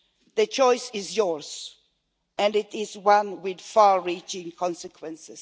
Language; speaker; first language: English; non-native, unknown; Swedish